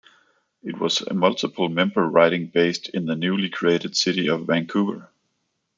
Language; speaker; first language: English; non-native, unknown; Danish